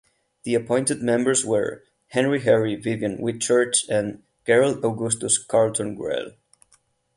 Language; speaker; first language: English; non-native, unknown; Catalan